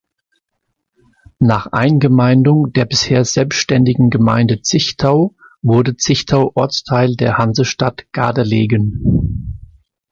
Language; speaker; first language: German; native; German